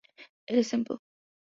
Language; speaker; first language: English; non-native, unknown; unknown